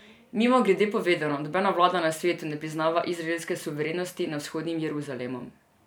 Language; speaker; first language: Slovenian; non-native, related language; Serbian